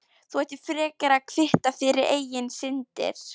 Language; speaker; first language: Icelandic; non-native, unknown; Polish